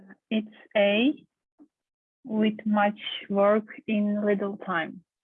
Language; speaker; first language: English; non-native, learner; Turkish